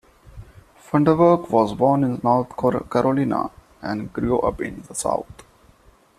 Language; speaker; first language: English; non-native, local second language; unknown